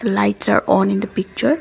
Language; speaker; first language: English; non-native, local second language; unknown